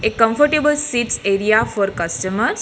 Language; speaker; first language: English; non-native, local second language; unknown